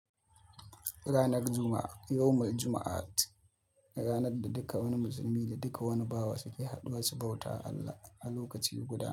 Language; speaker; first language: Hausa; native; Hausa